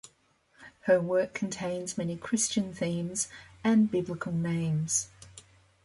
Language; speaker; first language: English; native; English